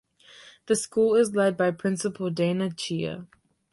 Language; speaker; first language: English; native; English